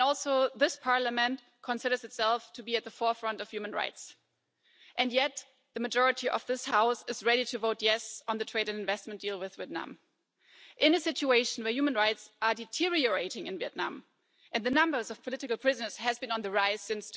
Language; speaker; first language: English; non-native, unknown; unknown